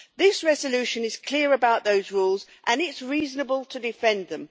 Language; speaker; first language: English; native; English